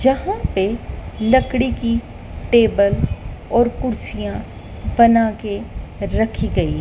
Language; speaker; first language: Hindi; native; Hindi